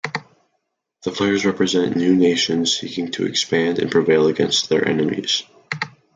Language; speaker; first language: English; native; English